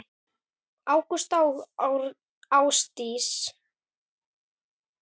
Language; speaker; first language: Icelandic; native; Icelandic